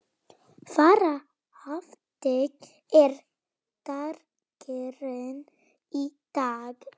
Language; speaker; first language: Icelandic; non-native, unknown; Polish